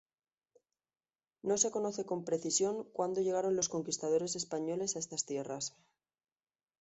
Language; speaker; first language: Spanish; native; Spanish